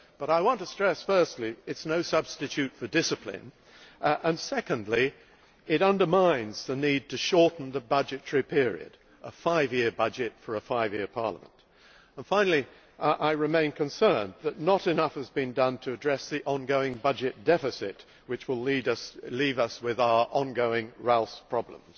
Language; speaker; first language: English; native; English